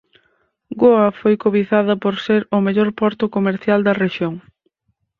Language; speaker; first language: Galician; native; Galician